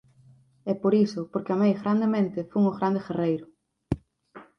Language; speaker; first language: Galician; native; Galician